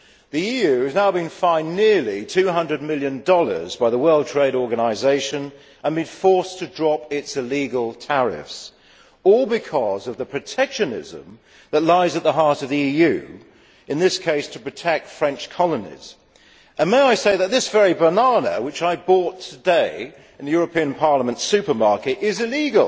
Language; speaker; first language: English; native; English